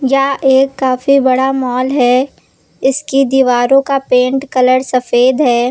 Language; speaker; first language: Hindi; native; Hindi